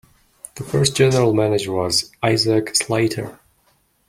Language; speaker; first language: English; non-native, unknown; Mongolian